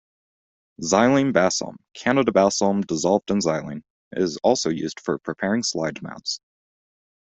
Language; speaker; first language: English; native; English